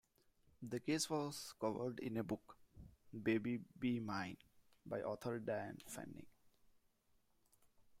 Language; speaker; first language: English; non-native, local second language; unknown